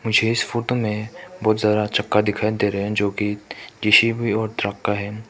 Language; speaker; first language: Hindi; non-native, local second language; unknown